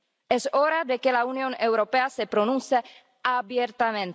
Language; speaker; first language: Spanish; non-native, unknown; Czech